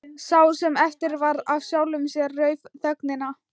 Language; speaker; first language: Icelandic; non-native, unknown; Thai